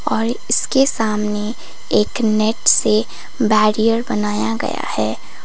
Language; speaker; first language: Hindi; non-native, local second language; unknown